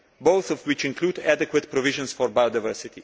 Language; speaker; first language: English; non-native, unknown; Slovenian